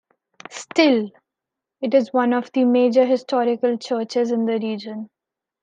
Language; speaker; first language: English; non-native, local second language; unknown